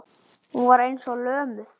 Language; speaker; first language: Icelandic; native; Icelandic